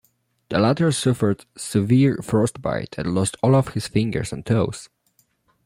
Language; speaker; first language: English; non-native, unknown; Polish